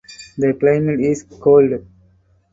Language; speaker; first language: English; non-native, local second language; Tamil